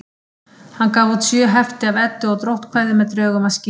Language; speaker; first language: Icelandic; native; Icelandic